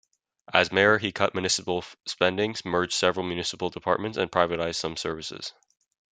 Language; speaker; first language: English; native; English